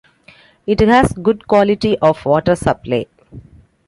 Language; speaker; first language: English; non-native, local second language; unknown